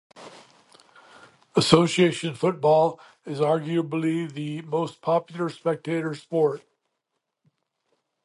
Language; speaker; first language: English; native; English